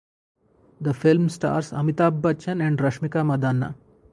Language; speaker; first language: English; non-native, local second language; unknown